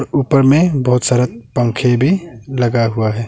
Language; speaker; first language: Hindi; non-native, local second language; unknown